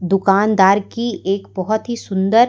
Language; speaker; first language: Hindi; native; Hindi